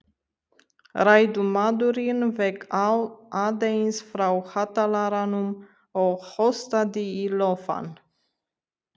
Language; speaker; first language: Icelandic; non-native, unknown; Romanian